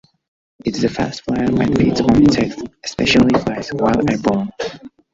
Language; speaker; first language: English; native; English